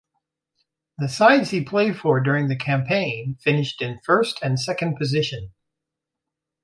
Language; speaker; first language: English; native; English